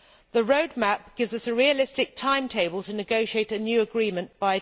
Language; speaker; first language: English; native; English